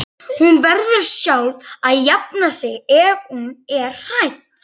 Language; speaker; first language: Icelandic; native; Icelandic